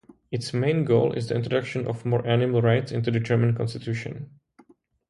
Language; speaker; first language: English; non-native, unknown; Czech